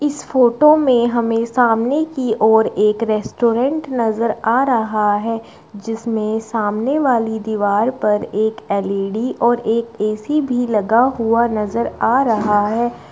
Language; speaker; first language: Hindi; native; Hindi